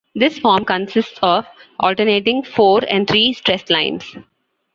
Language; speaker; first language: English; non-native, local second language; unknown